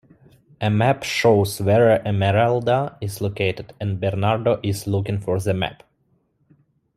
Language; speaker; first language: English; native; English